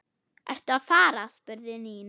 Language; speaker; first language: Icelandic; non-native, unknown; German